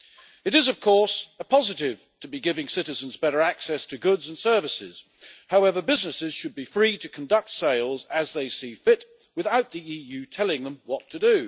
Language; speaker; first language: English; native; English